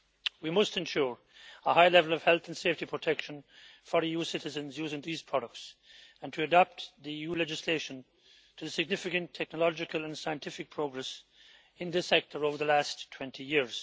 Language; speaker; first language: English; native; English